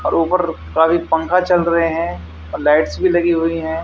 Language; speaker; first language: Hindi; native; Hindi